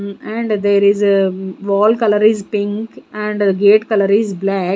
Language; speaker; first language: English; non-native, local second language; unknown